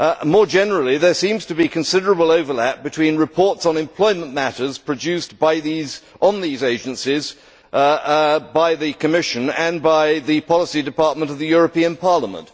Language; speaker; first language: English; native; English